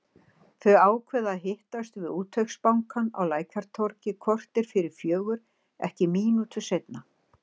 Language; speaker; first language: Icelandic; native; Icelandic